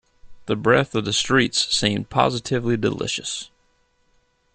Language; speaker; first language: English; native; English